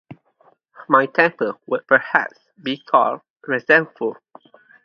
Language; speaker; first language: English; non-native, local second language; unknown